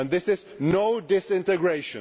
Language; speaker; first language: English; non-native, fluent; Czech